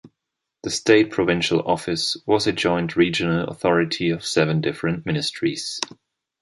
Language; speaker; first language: English; non-native, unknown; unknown